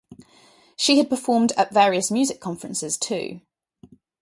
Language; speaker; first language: English; native; English